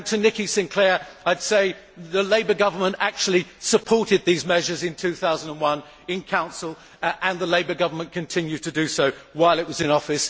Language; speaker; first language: English; native; English